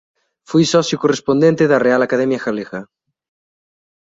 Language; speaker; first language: Galician; native; Galician